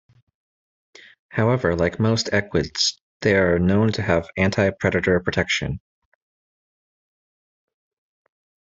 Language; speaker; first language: English; native; English